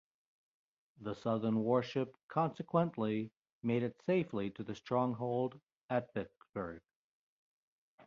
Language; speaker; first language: English; native; English